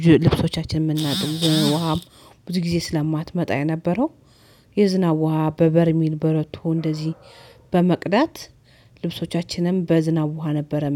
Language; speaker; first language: Amharic; native; Amharic